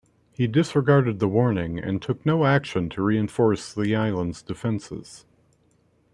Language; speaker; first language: English; native; English